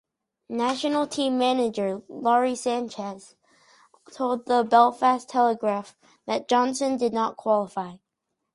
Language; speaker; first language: English; native; English